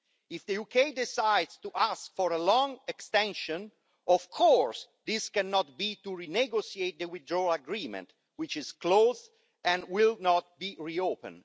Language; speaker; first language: English; non-native, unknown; Italian